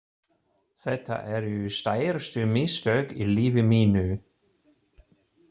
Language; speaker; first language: Icelandic; non-native, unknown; German